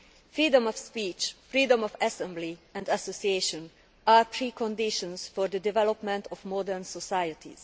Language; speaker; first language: English; non-native, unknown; Hungarian